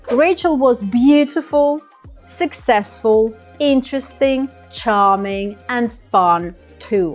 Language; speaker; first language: English; non-native, fluent; Russian